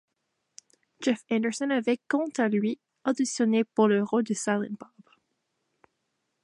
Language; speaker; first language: French; native; French